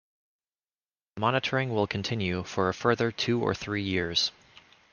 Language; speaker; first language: English; native; English